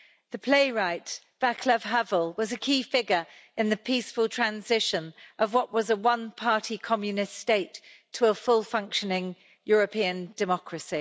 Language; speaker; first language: English; native; English